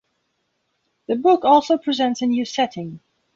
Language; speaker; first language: English; non-native, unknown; Belarusian